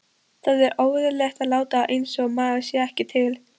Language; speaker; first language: Icelandic; non-native, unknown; Polish